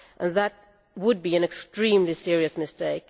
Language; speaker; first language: English; non-native, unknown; Swedish